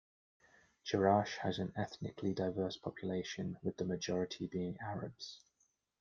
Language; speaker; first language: English; native; English